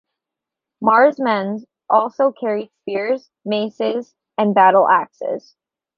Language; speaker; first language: English; native; English